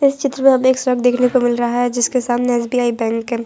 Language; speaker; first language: Hindi; non-native, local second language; Gujarati